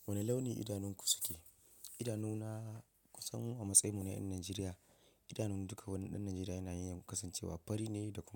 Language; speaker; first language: Hausa; non-native, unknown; Yoruba